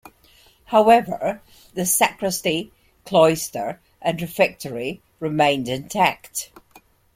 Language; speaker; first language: English; native; English